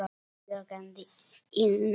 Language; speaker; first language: Icelandic; non-native, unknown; Polish